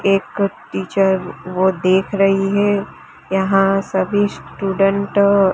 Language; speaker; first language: Hindi; non-native, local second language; Gujarati